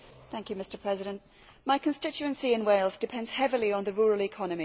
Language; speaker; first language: English; native; English